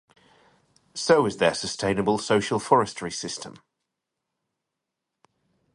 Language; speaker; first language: English; native; English